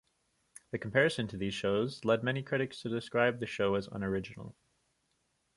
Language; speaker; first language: English; native; English